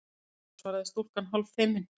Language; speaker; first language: Icelandic; native; Icelandic